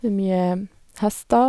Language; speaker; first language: Norwegian; native; Norwegian